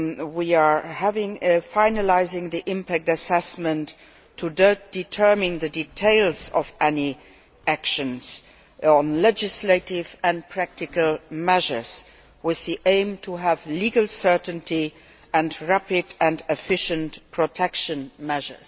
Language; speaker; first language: English; non-native, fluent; Luxembourgish